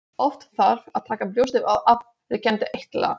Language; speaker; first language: Icelandic; non-native, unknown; Polish